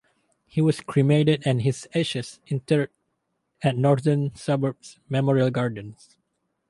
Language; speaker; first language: English; non-native, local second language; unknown